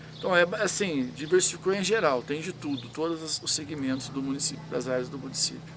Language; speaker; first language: Portuguese; native; Portuguese